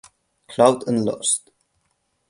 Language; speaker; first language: English; non-native, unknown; Catalan